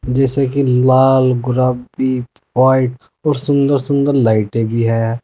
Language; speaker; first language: Hindi; native; Hindi